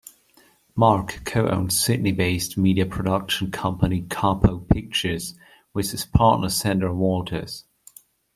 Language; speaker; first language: English; non-native, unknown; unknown